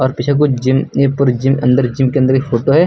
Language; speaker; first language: Hindi; native; Hindi